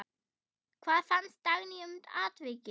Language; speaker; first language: Icelandic; non-native, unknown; German